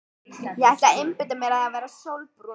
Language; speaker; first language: Icelandic; native; Icelandic